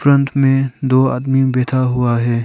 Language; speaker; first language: Hindi; early bilingual, other home language; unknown